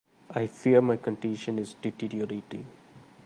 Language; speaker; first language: English; non-native, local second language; Malayalam